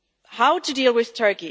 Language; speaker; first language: English; non-native, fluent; German